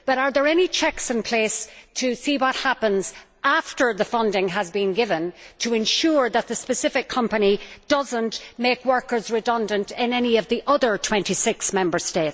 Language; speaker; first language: English; native; English